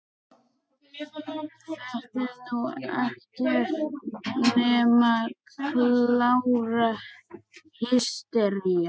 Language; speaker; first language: Icelandic; native; Icelandic